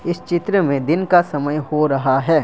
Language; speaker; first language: Hindi; non-native, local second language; Assamese